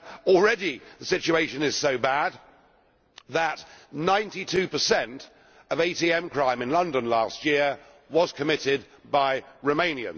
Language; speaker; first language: English; native; English